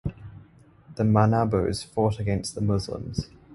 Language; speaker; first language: English; native; English